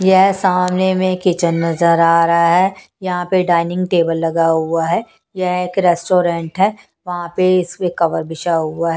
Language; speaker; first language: Hindi; non-native, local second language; Punjabi